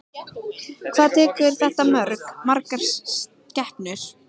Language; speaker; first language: Icelandic; native; Icelandic